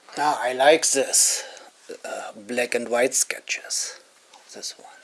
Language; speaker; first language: English; non-native, fluent; German